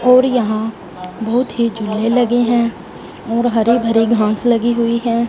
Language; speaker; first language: Hindi; non-native, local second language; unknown